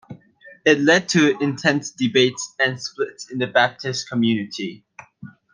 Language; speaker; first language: English; non-native, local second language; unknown